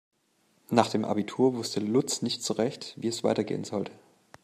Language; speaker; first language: German; native; German